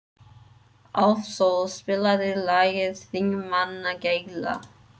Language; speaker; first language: Icelandic; non-native, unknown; English